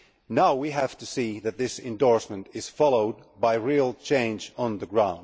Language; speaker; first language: English; non-native, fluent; Finnish